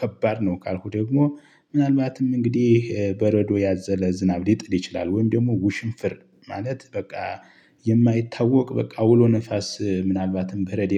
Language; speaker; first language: Amharic; native; Amharic